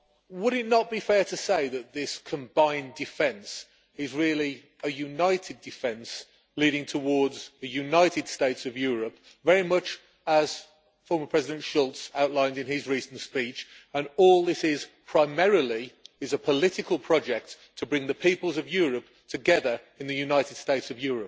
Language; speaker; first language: English; native; English